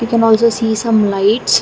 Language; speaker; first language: English; non-native, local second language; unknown